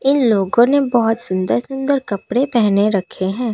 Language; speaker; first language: Hindi; non-native, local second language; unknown